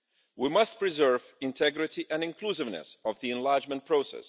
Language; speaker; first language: English; non-native, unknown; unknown